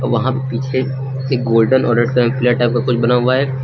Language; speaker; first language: Hindi; native; Hindi